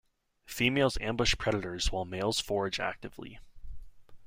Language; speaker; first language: English; native; English